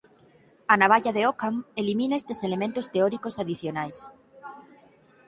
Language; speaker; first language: Galician; native; Galician